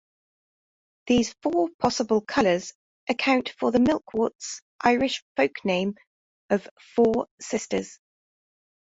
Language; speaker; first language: English; native; English